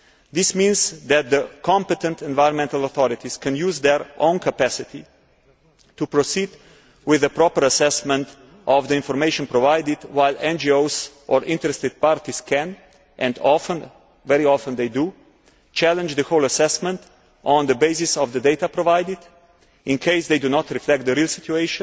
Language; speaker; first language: English; non-native, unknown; Slovenian